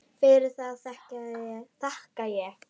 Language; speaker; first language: Icelandic; native; Icelandic